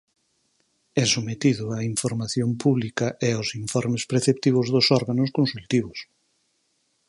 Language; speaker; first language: Galician; native; Galician